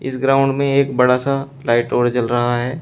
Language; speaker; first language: Hindi; native; Hindi